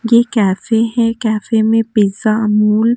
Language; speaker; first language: Hindi; native; Hindi